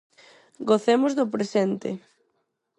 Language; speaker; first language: Galician; non-native, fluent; Spanish